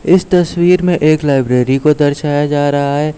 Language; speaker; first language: Hindi; native; Hindi